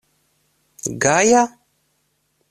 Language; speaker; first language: Esperanto; non-native, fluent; Russian